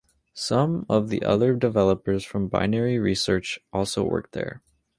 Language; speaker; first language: English; native; English